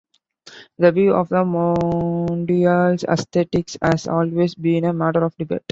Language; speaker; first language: English; non-native, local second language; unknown